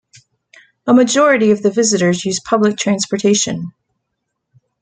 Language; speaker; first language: English; native; English